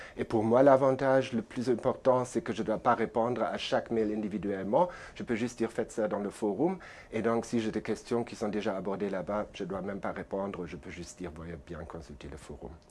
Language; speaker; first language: French; non-native, fluent; German